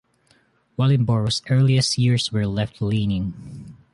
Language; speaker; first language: English; non-native, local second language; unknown